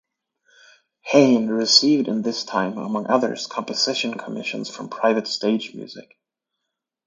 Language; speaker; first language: English; native; English